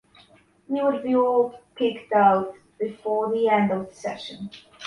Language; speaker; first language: English; non-native, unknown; Polish